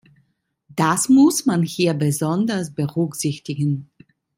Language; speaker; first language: German; non-native, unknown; Italian